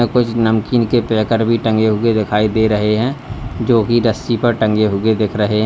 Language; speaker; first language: Hindi; native; Hindi